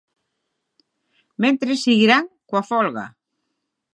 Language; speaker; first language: Galician; native; Galician